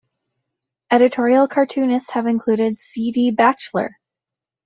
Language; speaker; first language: English; native; English